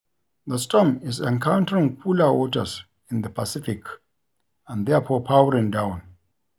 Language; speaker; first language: English; non-native, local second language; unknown